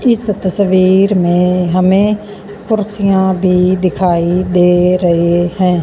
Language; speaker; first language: Hindi; non-native, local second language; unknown